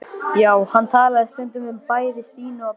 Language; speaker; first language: Icelandic; native; Icelandic